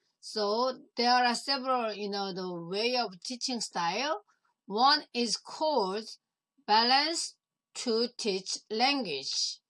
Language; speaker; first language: English; non-native, fluent; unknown